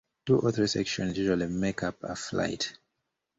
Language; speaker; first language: English; native; English